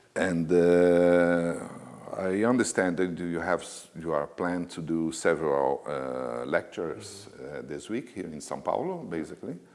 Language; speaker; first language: English; non-native, fluent; Portuguese